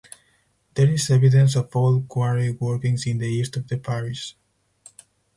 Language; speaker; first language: English; non-native, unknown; Spanish